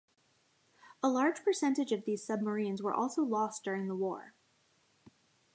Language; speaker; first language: English; native; English